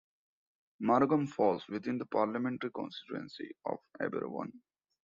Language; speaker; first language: English; non-native, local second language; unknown